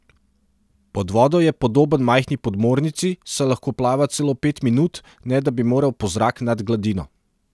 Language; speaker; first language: Slovenian; non-native, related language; Serbian